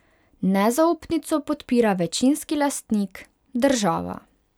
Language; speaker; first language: Slovenian; non-native, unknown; Hungarian